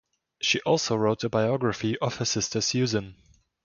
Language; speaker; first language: English; non-native, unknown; German